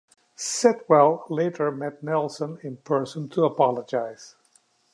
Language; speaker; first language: English; native; English